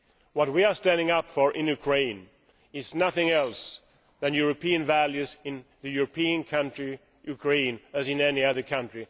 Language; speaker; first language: English; non-native, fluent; Swedish